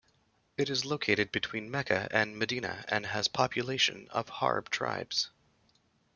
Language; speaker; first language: English; native; English